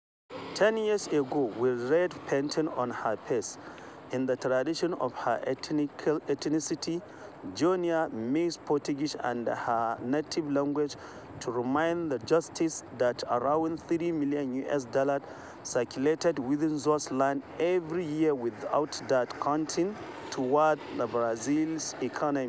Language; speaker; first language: English; non-native, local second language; Hausa